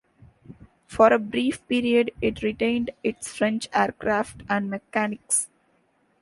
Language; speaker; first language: English; non-native, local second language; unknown